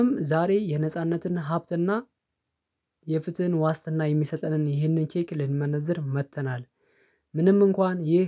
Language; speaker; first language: Amharic; non-native, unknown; Oromo